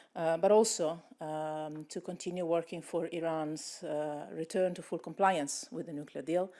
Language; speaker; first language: English; non-native, fluent; Italian